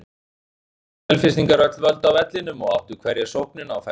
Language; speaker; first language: Icelandic; native; Icelandic